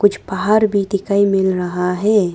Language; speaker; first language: Hindi; non-native, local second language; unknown